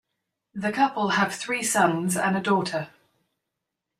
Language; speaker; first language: English; native; English